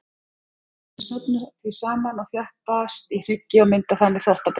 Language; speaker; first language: Icelandic; native; Icelandic